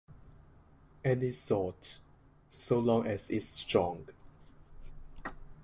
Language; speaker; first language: English; non-native, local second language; Cantonese